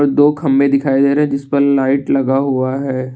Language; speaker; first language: Hindi; non-native, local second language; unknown